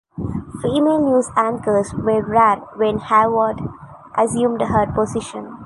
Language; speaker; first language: English; non-native, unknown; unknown